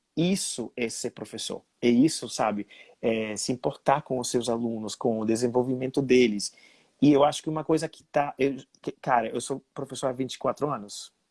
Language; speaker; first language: Portuguese; non-native, fluent; Spanish